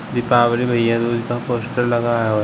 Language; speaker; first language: Hindi; native; Hindi